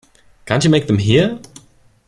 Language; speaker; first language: English; non-native, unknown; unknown